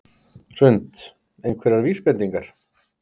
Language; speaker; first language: Icelandic; native; Icelandic